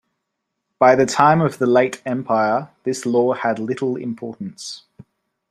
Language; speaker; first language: English; native; English